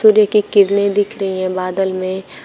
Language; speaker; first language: Hindi; native; Hindi